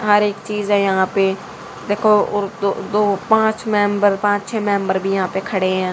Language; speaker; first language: Hindi; native; Hindi